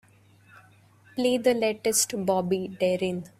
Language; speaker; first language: English; non-native, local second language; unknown